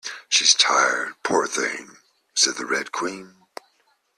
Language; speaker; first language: English; native; English